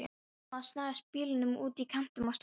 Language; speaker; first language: Icelandic; non-native, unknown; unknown